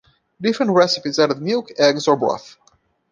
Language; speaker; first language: English; non-native, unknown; Portuguese